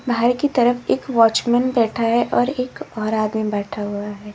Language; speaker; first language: Hindi; native; Hindi